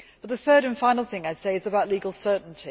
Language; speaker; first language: English; native; English